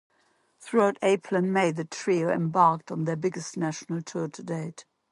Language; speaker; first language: English; non-native, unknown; German